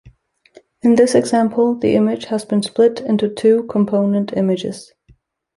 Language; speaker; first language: English; native; English